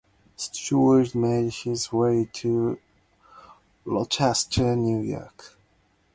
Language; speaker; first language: English; non-native, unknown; Japanese